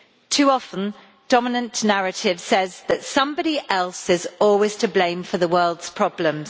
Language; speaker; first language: English; native; English